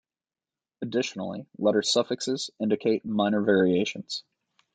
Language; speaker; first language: English; native; English